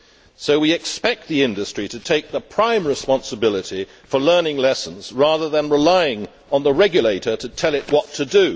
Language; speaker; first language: English; native; English